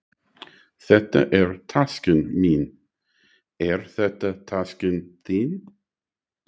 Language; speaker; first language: Icelandic; non-native, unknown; English